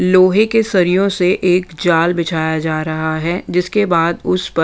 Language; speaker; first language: Hindi; non-native, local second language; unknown